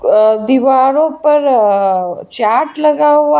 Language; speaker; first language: Hindi; non-native, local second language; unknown